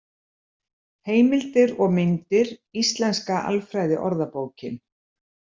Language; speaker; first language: Icelandic; native; Icelandic